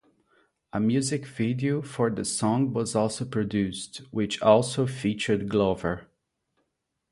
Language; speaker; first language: English; non-native, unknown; Portuguese